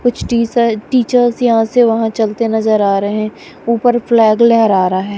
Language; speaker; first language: Hindi; non-native, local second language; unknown